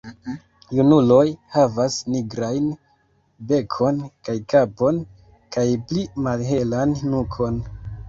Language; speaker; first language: Esperanto; non-native, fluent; Kinyarwanda